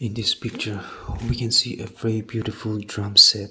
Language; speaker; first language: English; non-native, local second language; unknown